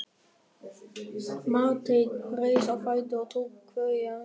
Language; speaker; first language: Icelandic; non-native, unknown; German